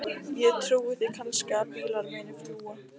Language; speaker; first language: Icelandic; non-native, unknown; Lithuanian